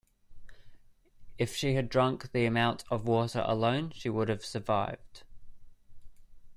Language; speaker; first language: English; native; English